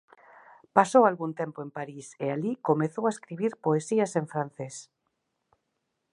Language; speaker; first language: Galician; native; Galician